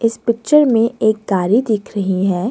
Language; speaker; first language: Hindi; non-native, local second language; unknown